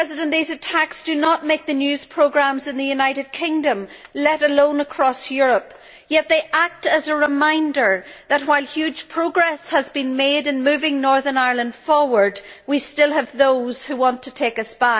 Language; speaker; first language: English; native; English